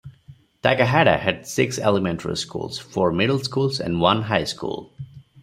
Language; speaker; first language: English; non-native, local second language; Odia